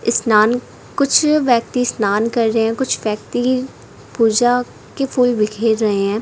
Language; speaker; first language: Hindi; native; Hindi